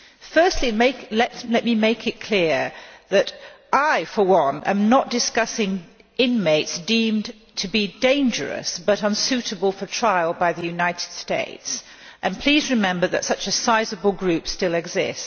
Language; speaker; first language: English; non-native, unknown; Polish